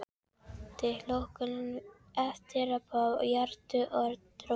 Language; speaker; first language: Icelandic; non-native, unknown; Filipino